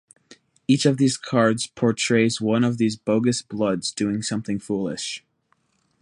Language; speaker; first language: English; native; English